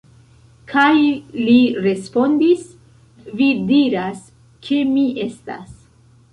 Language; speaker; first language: Esperanto; non-native, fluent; Central Kurdish